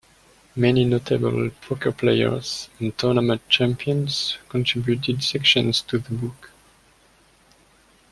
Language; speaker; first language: English; non-native, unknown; French